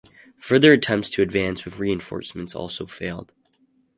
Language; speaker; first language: English; native; English